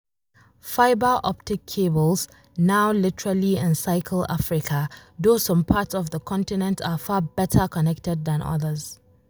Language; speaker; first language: English; non-native, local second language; Hausa